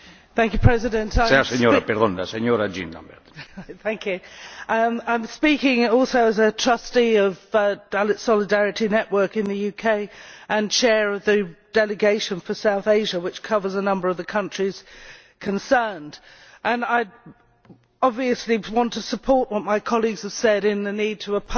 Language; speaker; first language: English; native; English